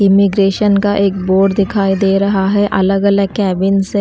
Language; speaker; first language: Hindi; native; Hindi